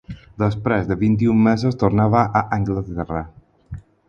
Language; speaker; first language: Catalan; non-native, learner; Spanish